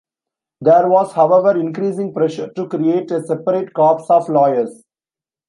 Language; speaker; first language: English; non-native, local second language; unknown